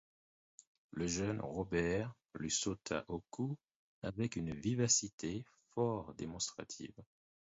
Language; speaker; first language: French; non-native, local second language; Haitian Creole